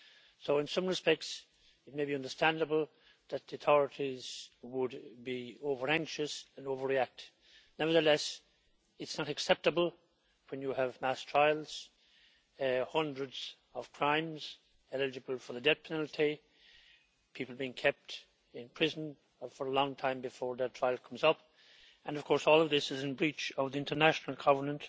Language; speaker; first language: English; native; English